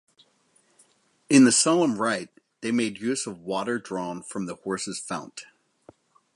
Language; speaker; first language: English; native; English